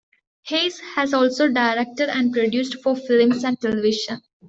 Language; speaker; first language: English; non-native, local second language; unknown